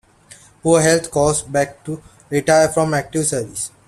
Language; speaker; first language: English; non-native, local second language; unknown